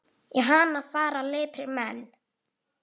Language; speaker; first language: Icelandic; native; Icelandic